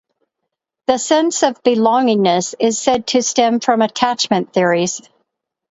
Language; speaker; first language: English; native; English